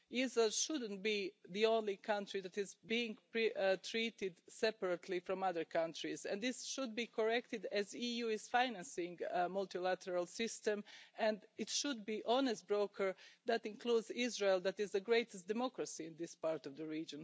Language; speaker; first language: English; non-native, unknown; Croatian